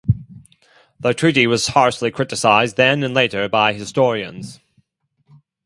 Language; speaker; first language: English; non-native, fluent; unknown